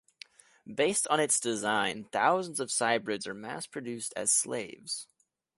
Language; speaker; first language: English; native; English